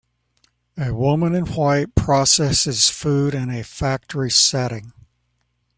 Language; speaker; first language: English; native; English